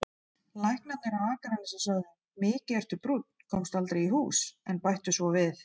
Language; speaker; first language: Icelandic; native; Icelandic